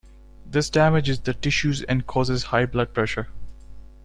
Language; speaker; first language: English; non-native, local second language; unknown